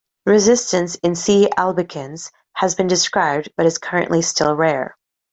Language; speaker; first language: English; native; English